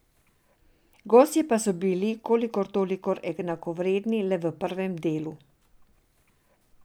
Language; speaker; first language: Slovenian; non-native, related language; Serbian